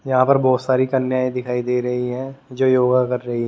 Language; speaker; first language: Hindi; native; Hindi